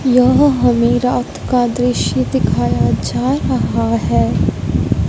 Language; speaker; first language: Hindi; non-native, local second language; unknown